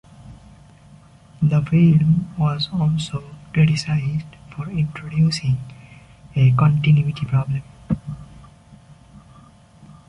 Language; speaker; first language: English; non-native, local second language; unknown